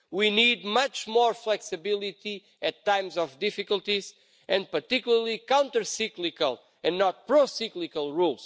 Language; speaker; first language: English; non-native, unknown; Portuguese